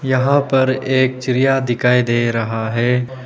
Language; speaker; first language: Hindi; non-native, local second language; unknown